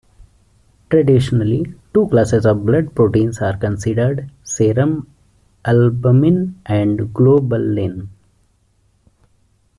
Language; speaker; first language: English; non-native, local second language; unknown